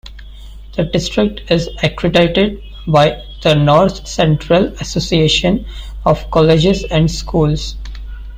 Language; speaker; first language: English; non-native, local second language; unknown